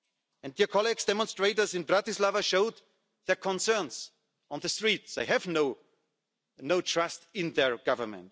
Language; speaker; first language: English; non-native, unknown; German